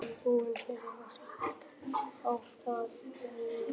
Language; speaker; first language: Icelandic; native; Icelandic